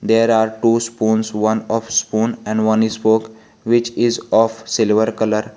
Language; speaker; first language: English; non-native, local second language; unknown